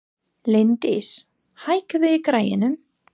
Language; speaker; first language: Icelandic; non-native, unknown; English